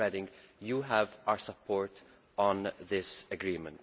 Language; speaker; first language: English; non-native, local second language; Maltese